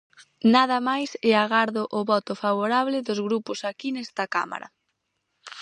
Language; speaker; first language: Galician; native; Galician